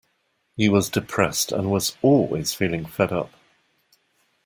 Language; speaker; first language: English; native; English